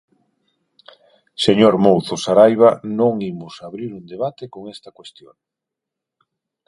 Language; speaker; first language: Galician; non-native, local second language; Spanish